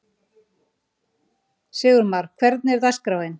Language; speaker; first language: Icelandic; native; Icelandic